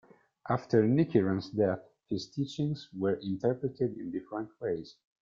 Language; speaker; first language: English; non-native, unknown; Italian